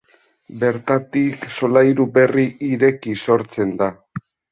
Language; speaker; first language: Basque; native; Basque